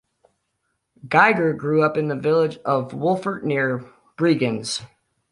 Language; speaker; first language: English; native; English